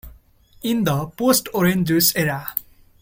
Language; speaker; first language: English; non-native, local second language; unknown